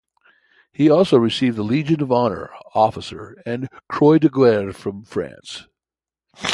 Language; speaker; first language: English; native; English